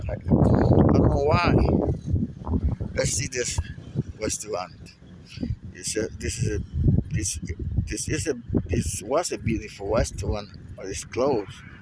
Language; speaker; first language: English; non-native, fluent; Spanish